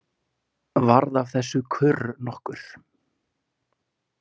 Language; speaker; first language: Icelandic; native; Icelandic